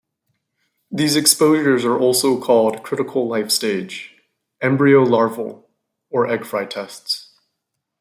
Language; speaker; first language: English; native; English